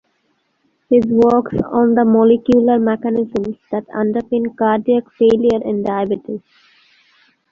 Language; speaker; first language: English; non-native, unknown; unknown